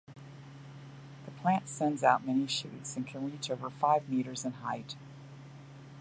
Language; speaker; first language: English; native; English